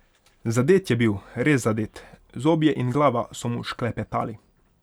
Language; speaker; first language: Slovenian; non-native, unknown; Hungarian